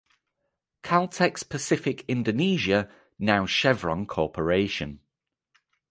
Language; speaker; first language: English; native; English